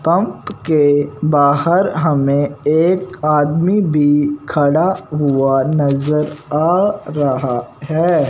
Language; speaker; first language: Hindi; non-native, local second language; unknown